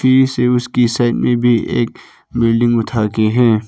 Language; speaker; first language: Hindi; non-native, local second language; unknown